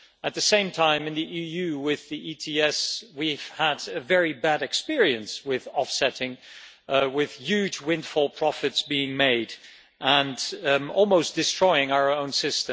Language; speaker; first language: English; non-native, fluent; Dutch